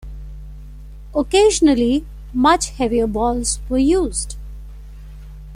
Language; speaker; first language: English; non-native, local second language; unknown